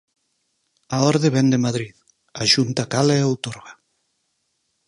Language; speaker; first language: Galician; native; Galician